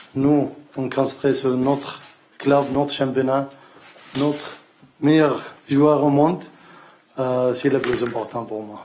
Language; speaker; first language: French; non-native, learner; Arabic